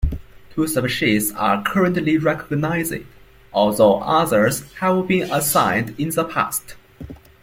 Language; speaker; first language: English; non-native, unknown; Chinese